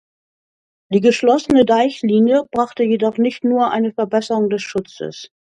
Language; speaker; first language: German; native; German